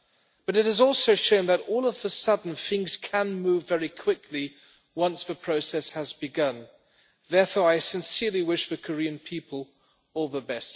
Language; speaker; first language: English; non-native, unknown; German